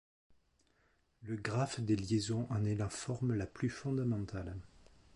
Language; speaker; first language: French; native; French